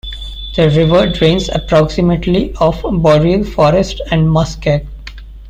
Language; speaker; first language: English; non-native, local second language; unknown